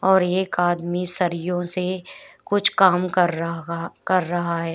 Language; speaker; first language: Hindi; native; Hindi